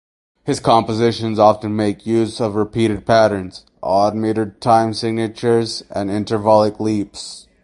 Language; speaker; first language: English; native; English